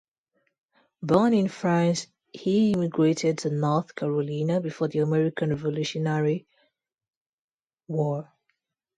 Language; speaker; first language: English; non-native, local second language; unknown